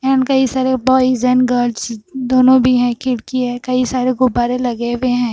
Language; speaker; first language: Hindi; non-native, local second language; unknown